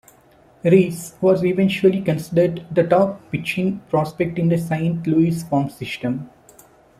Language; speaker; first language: English; non-native, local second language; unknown